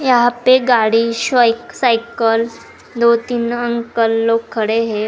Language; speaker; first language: Hindi; non-native, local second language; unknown